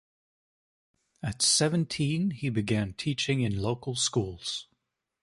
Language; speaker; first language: English; native; English